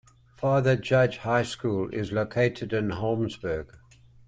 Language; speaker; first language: English; native; English